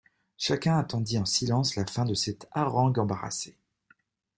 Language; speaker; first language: French; native; French